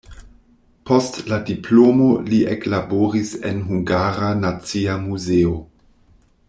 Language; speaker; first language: Esperanto; non-native, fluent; German